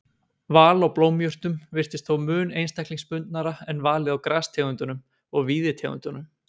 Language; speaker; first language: Icelandic; native; Icelandic